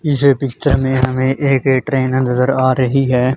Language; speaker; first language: Hindi; native; Hindi